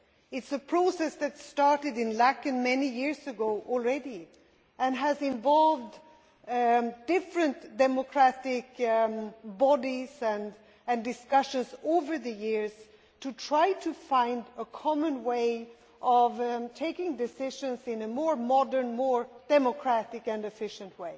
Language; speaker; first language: English; non-native, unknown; Swedish